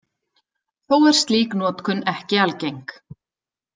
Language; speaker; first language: Icelandic; native; Icelandic